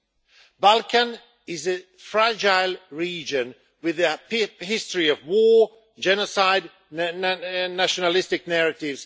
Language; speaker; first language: English; non-native, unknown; Swedish